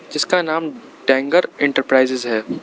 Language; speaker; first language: Hindi; non-native, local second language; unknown